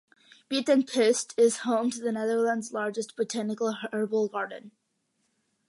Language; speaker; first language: English; early bilingual, other home language; Malayalam